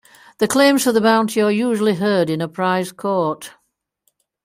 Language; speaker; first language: English; native; English